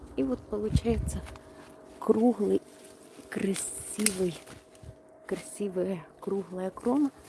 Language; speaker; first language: Russian; non-native, local second language; Ukrainian